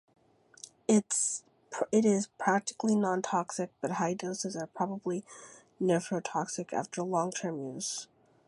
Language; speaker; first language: English; native; English